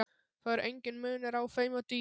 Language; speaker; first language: Icelandic; non-native, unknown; Polish